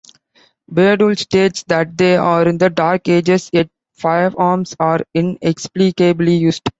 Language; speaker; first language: English; non-native, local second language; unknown